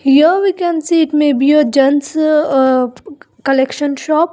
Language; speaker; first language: English; non-native, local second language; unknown